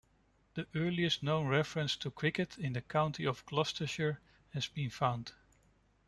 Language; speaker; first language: English; non-native, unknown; Dutch